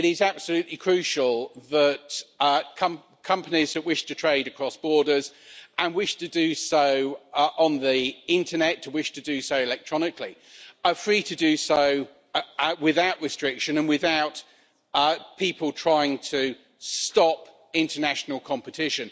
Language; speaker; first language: English; native; English